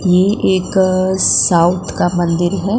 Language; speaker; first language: Hindi; non-native, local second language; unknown